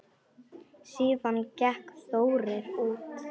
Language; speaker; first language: Icelandic; non-native, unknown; Polish